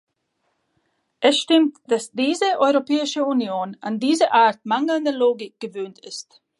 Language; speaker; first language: German; non-native, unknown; Latvian